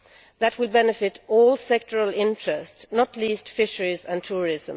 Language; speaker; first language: English; non-native, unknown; Swedish